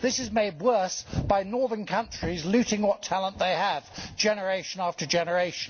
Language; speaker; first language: English; native; English